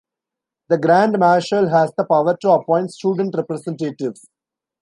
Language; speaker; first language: English; non-native, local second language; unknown